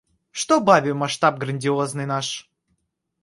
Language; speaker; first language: Russian; native; Russian